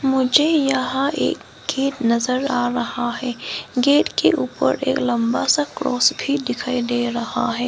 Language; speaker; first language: Hindi; non-native, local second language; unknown